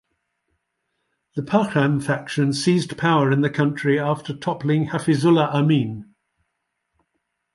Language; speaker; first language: English; native; English